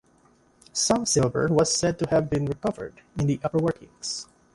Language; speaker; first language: English; non-native, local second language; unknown